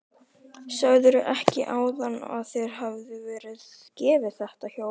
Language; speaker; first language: Icelandic; native; Icelandic